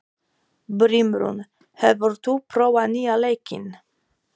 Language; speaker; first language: Icelandic; non-native, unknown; Polish